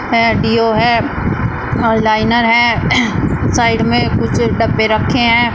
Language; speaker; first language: Hindi; native; Hindi